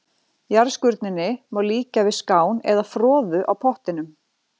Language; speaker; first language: Icelandic; native; Icelandic